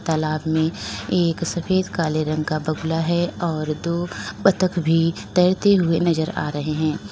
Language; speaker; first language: Hindi; native; Hindi